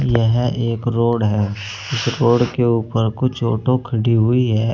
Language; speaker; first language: Hindi; native; Hindi